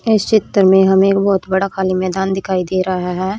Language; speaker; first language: Hindi; native; Hindi